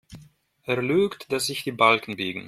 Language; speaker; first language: German; non-native, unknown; Russian